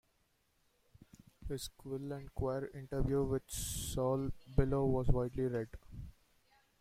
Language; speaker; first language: English; non-native, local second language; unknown